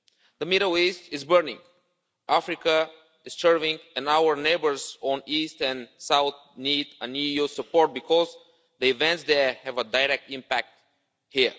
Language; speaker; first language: English; non-native, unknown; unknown